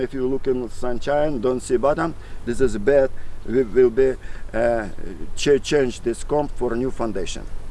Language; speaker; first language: English; non-native, learner; Russian